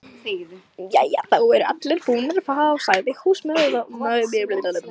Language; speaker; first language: Icelandic; non-native, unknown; Lithuanian